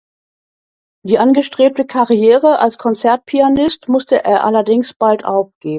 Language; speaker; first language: German; native; German